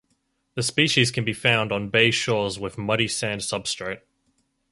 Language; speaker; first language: English; native; English